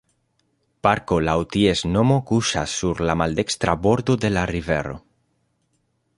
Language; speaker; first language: Esperanto; non-native, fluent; Spanish